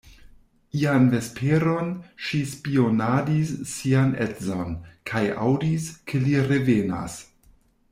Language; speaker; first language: Esperanto; non-native, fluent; German